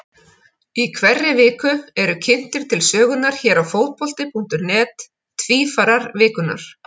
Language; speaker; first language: Icelandic; native; Icelandic